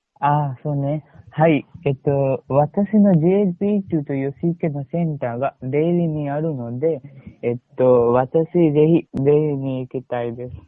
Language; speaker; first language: Japanese; non-native, learner; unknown